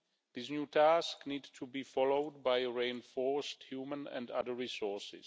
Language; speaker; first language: English; non-native, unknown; Czech